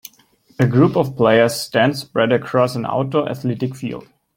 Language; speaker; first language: English; non-native, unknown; German